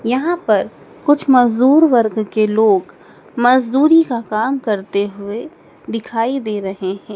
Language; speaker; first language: Hindi; native; Hindi